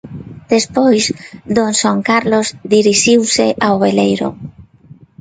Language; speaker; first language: Galician; non-native, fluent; Spanish